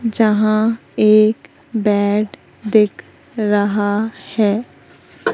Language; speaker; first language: Hindi; native; Hindi